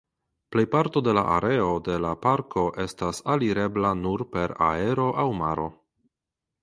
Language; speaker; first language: Esperanto; non-native, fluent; Polish